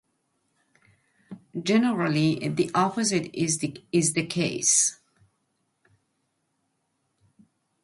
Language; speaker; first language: English; native; English